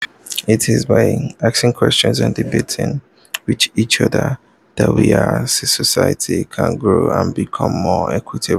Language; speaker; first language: English; non-native, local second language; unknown